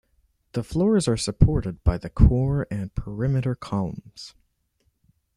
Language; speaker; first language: English; native; English